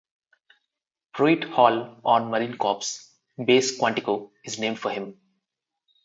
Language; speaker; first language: English; non-native, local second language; Telugu